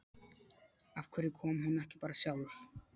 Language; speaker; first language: Icelandic; non-native, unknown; Polish